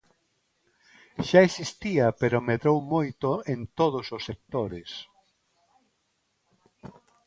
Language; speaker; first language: Galician; non-native, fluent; Spanish